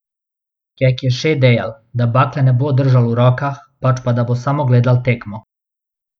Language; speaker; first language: Slovenian; non-native, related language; Bosnian